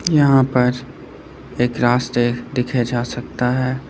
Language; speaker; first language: Hindi; native; Hindi